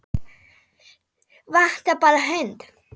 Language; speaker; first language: Icelandic; non-native, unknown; Polish